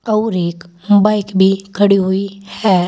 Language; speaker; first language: Hindi; native; Hindi